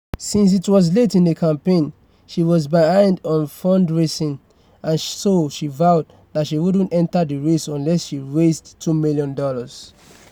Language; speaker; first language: English; non-native, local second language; Yoruba